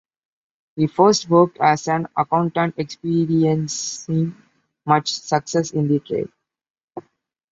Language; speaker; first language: English; non-native, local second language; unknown